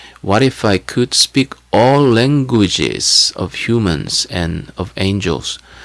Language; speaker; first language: English; non-native, fluent; Korean